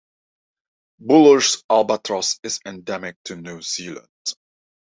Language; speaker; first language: English; non-native, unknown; Dutch